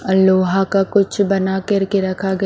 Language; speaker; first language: Hindi; native; Hindi